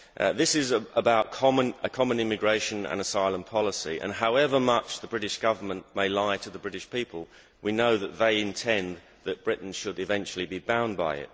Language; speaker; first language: English; native; English